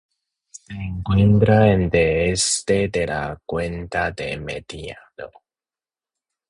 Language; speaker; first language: Spanish; non-native, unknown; Chinese